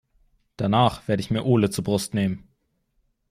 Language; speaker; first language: German; native; German